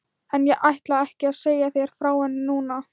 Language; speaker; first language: Icelandic; non-native, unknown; Thai